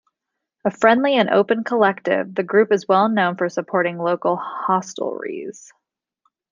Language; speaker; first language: English; native; English